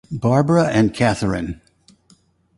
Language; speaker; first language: English; native; English